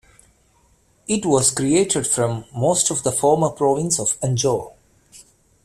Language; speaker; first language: English; non-native, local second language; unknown